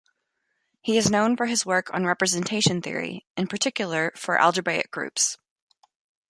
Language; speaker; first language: English; native; English